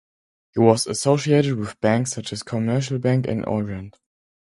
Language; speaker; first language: English; non-native, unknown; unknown